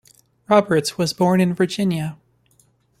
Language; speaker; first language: English; native; English